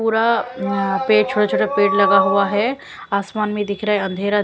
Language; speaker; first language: Hindi; non-native, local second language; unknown